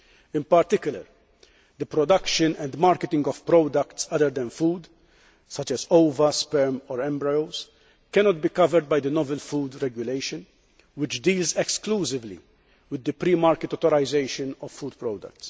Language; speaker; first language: English; non-native, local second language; Maltese